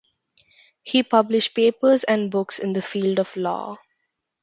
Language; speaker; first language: English; non-native, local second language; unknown